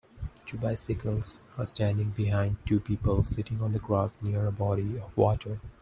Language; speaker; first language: English; non-native, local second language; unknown